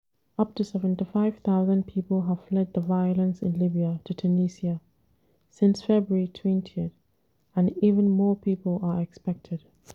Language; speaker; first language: English; non-native, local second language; Hausa